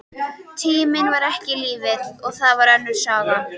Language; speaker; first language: Icelandic; native; Icelandic